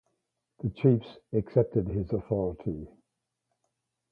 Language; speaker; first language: English; native; English